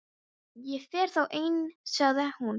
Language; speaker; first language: Icelandic; non-native, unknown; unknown